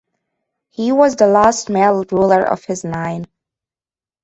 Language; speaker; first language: English; non-native, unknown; Hungarian